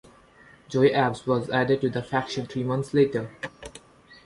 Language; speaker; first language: English; non-native, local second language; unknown